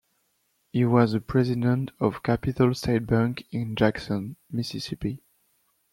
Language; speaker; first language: English; non-native, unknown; French